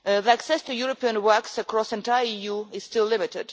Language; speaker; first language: English; non-native, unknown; Russian